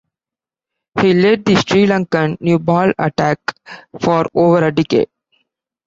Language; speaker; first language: English; non-native, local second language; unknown